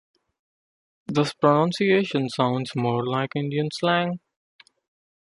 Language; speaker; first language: English; non-native, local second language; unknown